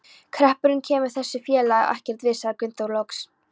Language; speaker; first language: Icelandic; non-native, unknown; Polish